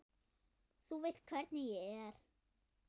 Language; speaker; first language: Icelandic; non-native, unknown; German